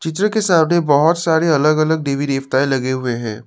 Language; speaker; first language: Hindi; non-native, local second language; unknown